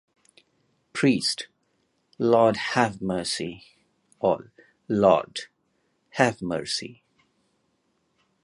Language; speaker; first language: English; non-native, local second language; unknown